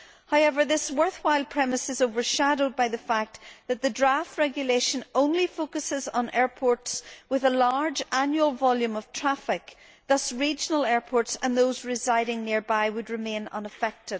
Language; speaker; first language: English; native; English